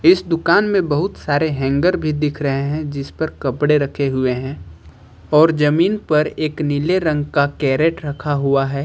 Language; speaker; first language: Hindi; native; Hindi